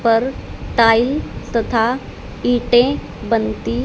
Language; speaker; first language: Hindi; native; Hindi